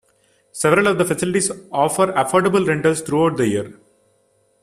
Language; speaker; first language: English; non-native, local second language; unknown